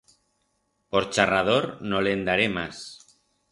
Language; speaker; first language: Aragonese; non-native, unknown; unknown